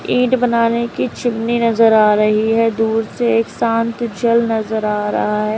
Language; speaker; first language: Hindi; native; Hindi